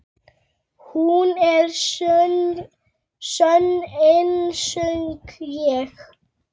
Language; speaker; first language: Icelandic; native; Icelandic